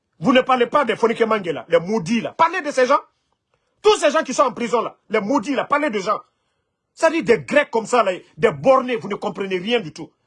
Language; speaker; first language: French; non-native, local second language; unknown